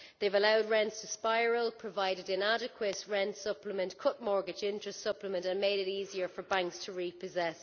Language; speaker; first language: English; native; English